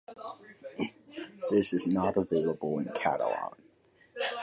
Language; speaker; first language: English; native; English